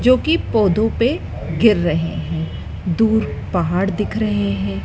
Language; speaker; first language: Hindi; native; Hindi